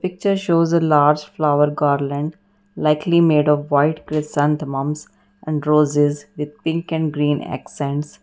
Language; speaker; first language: English; non-native, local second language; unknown